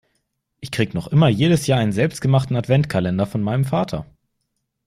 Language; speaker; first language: German; native; German